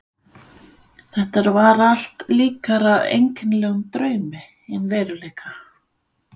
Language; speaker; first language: Icelandic; non-native, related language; Danish